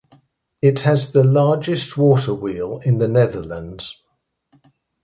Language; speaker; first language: English; native; English